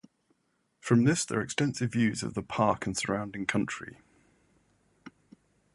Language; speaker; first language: English; native; English